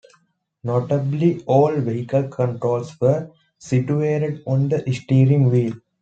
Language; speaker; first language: English; non-native, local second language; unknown